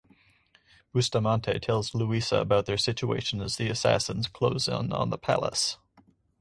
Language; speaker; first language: English; native; English